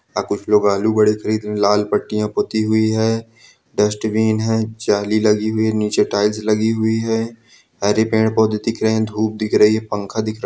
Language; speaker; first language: Hindi; non-native, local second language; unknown